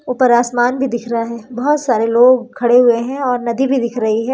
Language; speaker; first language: Hindi; native; Hindi